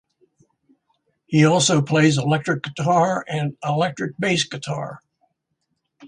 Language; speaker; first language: English; native; English